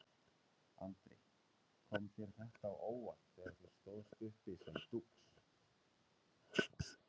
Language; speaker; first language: Icelandic; native; Icelandic